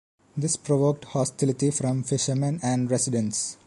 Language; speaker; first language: English; non-native, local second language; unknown